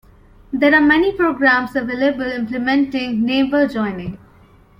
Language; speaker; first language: English; non-native, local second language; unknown